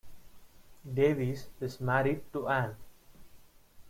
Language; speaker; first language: English; non-native, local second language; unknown